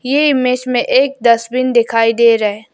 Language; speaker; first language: Hindi; non-native, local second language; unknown